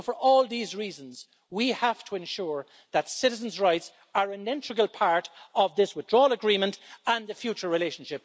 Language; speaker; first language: English; native; English